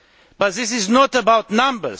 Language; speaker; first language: English; non-native, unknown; Romanian